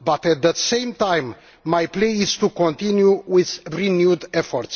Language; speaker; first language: English; non-native, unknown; Romanian